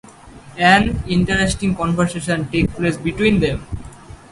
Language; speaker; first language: English; native; English